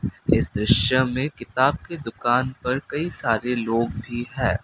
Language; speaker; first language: Hindi; non-native, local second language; Assamese